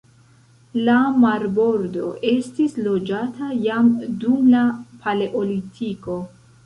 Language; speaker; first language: Esperanto; non-native, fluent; Central Kurdish